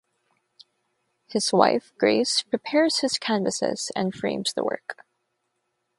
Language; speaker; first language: English; non-native, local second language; Filipino